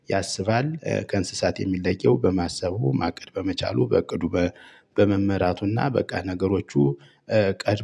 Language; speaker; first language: Amharic; native; Amharic